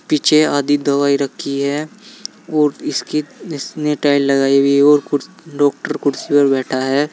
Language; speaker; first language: Hindi; native; Hindi